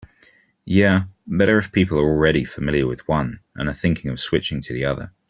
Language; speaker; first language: English; native; English